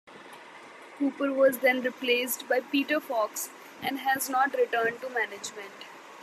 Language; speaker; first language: English; non-native, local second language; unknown